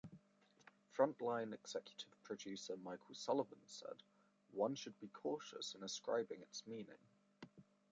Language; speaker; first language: English; native; English